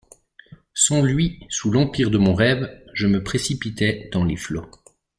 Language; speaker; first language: French; native; French